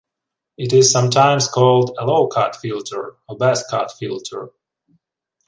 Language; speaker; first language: English; non-native, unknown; Ukrainian